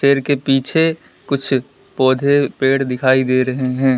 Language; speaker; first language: Hindi; native; Hindi